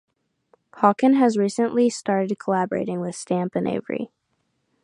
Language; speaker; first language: English; native; English